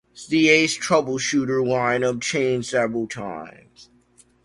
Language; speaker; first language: English; native; English